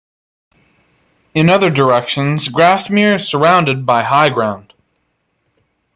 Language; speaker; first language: English; native; English